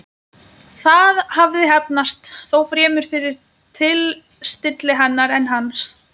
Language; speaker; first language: Icelandic; non-native, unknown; Lithuanian